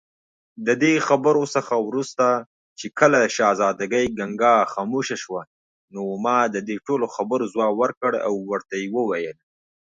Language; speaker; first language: English; non-native, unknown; Pashto